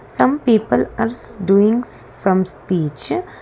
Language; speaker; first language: English; non-native, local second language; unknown